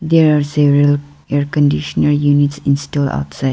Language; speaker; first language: English; non-native, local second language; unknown